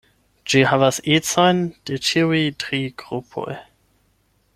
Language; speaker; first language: Esperanto; non-native, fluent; German